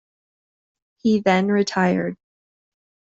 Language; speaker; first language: English; native; English